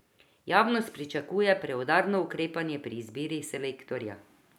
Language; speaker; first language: Slovenian; non-native, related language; Croatian